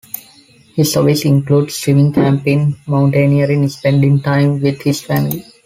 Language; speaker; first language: English; non-native, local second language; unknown